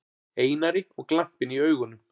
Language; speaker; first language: Icelandic; native; Icelandic